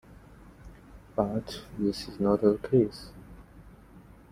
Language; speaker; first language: English; non-native, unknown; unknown